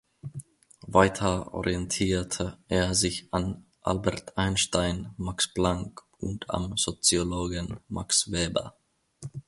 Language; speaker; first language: German; non-native, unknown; Finnish